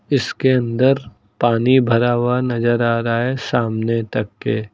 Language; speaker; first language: Hindi; native; Hindi